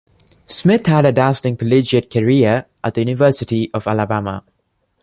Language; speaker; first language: English; non-native, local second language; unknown